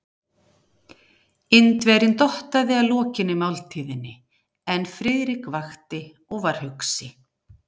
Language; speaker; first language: Icelandic; native; Icelandic